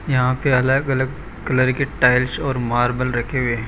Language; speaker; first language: Hindi; non-native, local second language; Gujarati